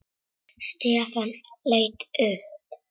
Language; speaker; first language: Icelandic; non-native, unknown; Czech